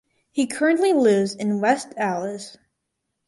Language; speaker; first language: English; native; English